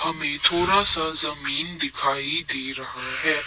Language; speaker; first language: Hindi; non-native, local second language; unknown